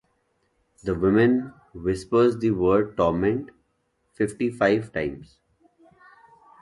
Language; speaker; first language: English; non-native, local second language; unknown